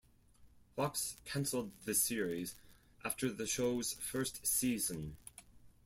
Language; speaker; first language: English; non-native, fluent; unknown